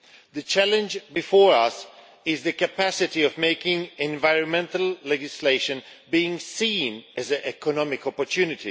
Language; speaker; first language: English; non-native, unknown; Swedish